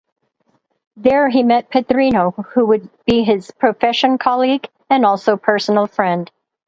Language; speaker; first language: English; native; English